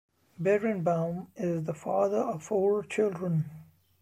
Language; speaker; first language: English; non-native, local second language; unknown